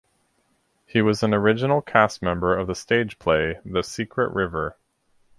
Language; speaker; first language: English; native; English